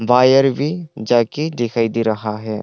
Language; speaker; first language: Hindi; non-native, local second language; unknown